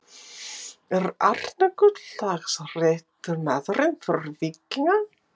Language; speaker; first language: Icelandic; non-native, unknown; English